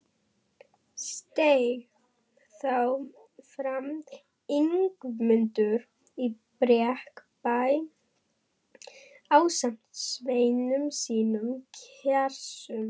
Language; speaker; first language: Icelandic; non-native, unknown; German